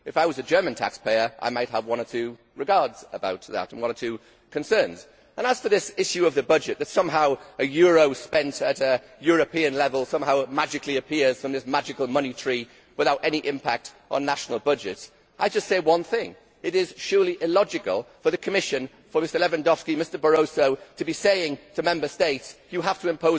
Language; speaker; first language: English; native; English